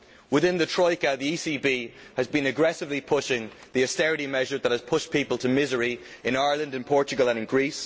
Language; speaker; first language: English; native; English